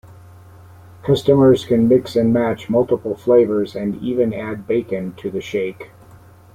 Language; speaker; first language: English; native; English